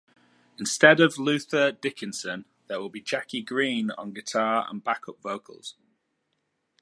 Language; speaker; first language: English; native; English